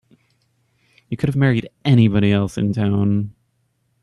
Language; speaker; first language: English; native; English